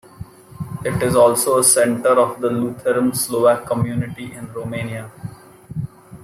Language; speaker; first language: English; non-native, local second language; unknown